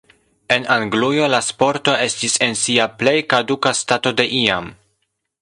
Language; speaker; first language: Esperanto; non-native, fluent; Polish